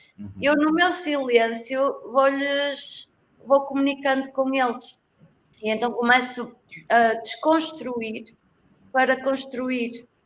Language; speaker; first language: Portuguese; native; Portuguese